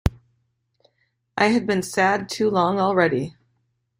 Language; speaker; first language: English; native; English